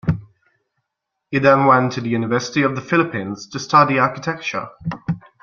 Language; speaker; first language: English; non-native, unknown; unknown